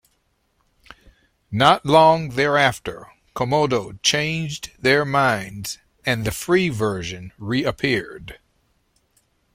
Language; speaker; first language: English; native; English